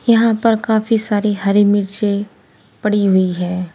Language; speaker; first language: Hindi; native; Hindi